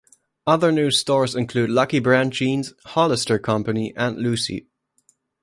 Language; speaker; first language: English; non-native, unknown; German